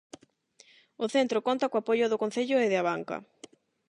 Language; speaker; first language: Galician; non-native, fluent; Spanish